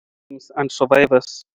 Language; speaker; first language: English; non-native, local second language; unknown